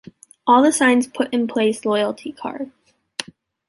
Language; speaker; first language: English; native; English